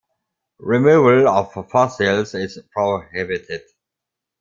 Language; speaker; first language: English; non-native, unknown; German